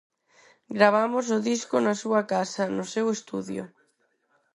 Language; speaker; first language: Galician; non-native, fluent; Spanish